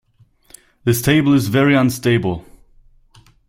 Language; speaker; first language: English; non-native, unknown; German